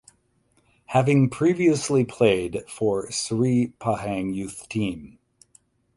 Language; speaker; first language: English; native; English